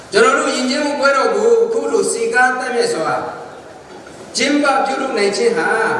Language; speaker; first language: Burmese; non-native, local second language; Rawang